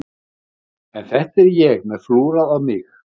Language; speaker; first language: Icelandic; native; Icelandic